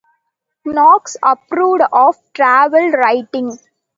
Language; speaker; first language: English; non-native, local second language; Tamil